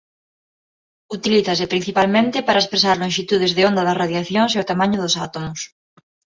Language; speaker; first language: Galician; non-native, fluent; Spanish